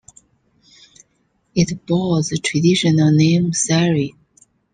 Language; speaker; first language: English; non-native, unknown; Chinese